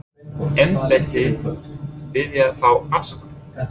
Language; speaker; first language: Icelandic; non-native, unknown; English